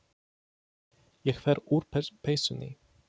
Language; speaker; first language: Icelandic; non-native, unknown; Polish